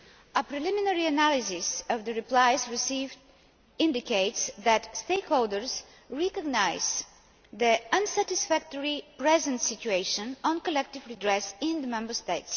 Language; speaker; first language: English; non-native, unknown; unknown